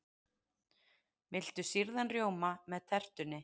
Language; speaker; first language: Icelandic; native; Icelandic